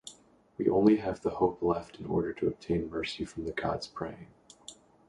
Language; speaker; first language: English; native; English